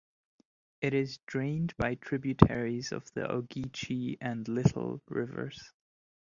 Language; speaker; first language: English; non-native, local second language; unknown